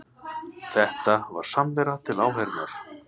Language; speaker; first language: Icelandic; native; Icelandic